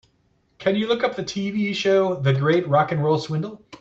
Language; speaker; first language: English; native; English